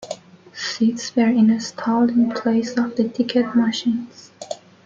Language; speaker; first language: English; native; English